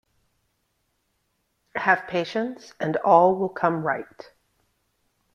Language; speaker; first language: English; native; English